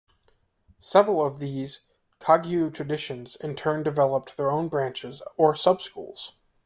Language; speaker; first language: English; native; English